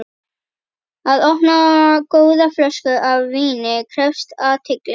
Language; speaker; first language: Icelandic; native; Icelandic